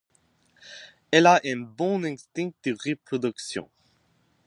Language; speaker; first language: French; non-native, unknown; English